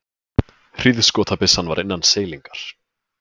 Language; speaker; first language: Icelandic; native; Icelandic